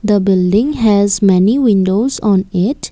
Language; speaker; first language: English; non-native, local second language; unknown